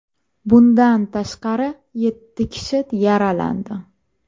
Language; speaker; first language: Uzbek; native; Uzbek